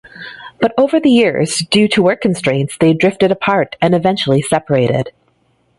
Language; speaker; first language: English; native; English